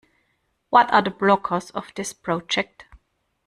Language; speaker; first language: English; non-native, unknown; German